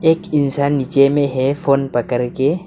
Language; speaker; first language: Hindi; early bilingual, other home language; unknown